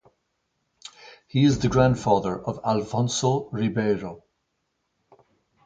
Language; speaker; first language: English; native; English